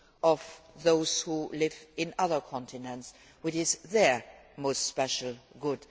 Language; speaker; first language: English; non-native, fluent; Luxembourgish